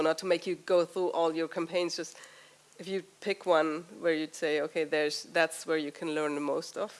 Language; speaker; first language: English; non-native, fluent; German